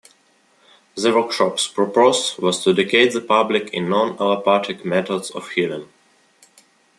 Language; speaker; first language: English; non-native, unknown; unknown